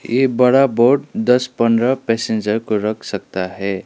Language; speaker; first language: Hindi; non-native, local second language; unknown